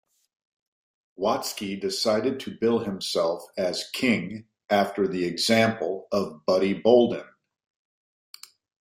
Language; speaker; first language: English; native; English